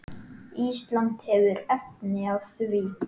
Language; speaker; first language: Icelandic; native; Icelandic